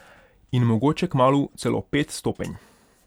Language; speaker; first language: Slovenian; non-native, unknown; Hungarian